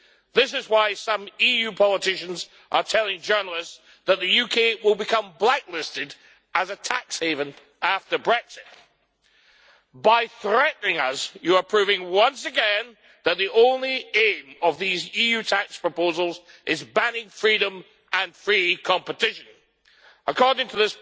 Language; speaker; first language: English; native; English